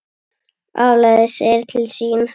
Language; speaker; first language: Icelandic; native; Icelandic